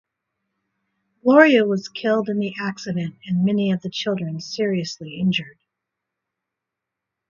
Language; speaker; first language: English; native; English